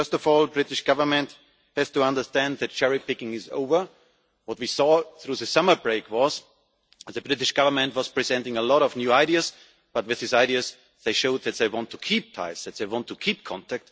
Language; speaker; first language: English; non-native, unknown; German